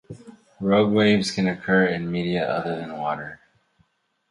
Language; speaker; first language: English; native; English